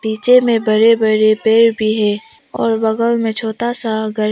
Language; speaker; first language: Hindi; non-native, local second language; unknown